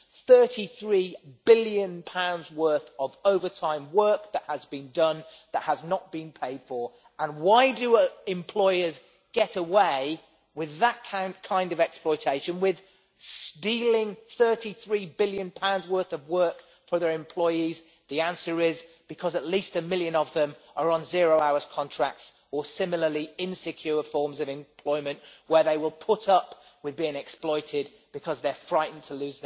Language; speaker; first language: English; native; English